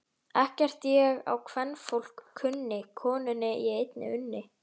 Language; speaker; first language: Icelandic; native; Icelandic